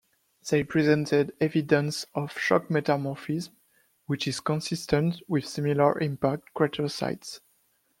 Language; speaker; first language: English; non-native, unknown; French